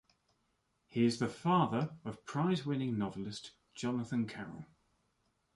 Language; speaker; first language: English; native; English